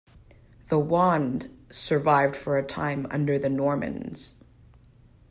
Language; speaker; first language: English; native; English